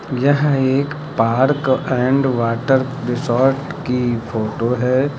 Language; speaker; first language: Hindi; native; Hindi